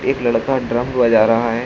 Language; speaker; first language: Hindi; native; Hindi